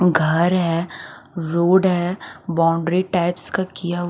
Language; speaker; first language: Hindi; native; Hindi